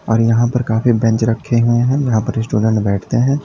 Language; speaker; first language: Hindi; native; Hindi